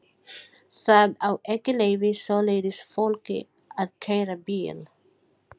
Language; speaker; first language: Icelandic; non-native, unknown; Filipino